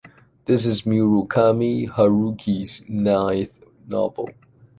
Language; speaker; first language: English; non-native, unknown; Chinese